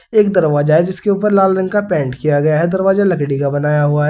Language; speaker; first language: Hindi; native; Hindi